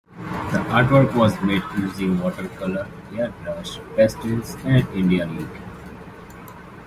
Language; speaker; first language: English; native; English